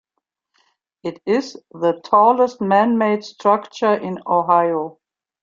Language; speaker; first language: English; non-native, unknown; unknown